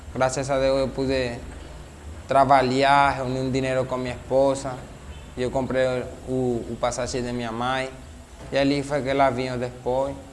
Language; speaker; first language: Spanish; native; Spanish